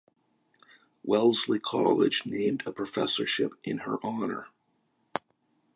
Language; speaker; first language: English; native; English